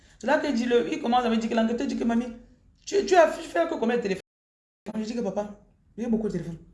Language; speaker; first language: French; non-native, local second language; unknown